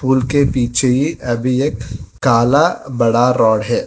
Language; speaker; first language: Hindi; non-native, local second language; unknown